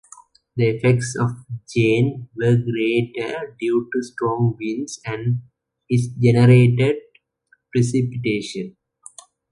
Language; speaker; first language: English; non-native, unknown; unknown